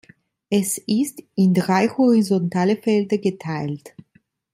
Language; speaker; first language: German; non-native, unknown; Italian